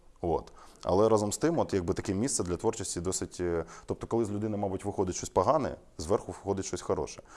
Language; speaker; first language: Ukrainian; non-native, local second language; Russian